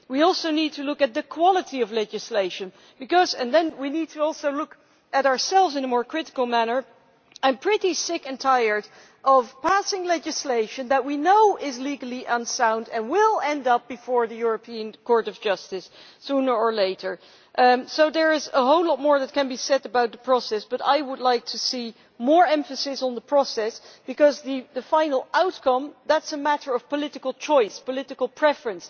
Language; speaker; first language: English; non-native, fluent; Dutch